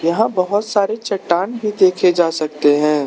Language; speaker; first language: Hindi; non-native, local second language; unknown